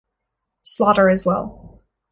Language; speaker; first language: English; native; English